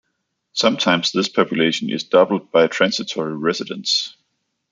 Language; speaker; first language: English; non-native, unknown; Danish